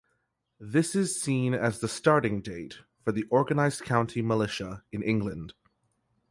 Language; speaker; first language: English; native; English